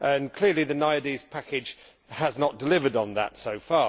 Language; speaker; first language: English; native; English